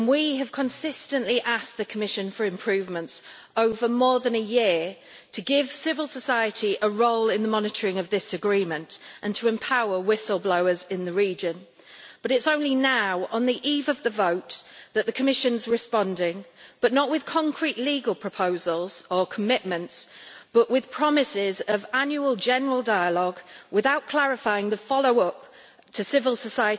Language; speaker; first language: English; native; English